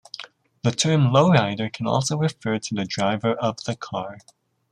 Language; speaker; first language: English; native; English